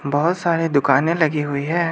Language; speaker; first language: Hindi; non-native, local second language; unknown